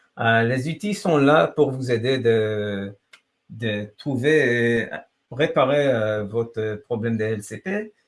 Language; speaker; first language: French; non-native, fluent; Hebrew